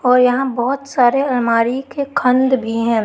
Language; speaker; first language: Hindi; native; Hindi